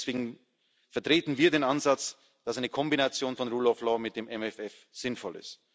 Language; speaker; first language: German; native; German